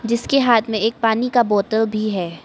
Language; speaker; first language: Hindi; early bilingual, other home language; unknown